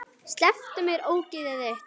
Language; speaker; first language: Icelandic; native; Icelandic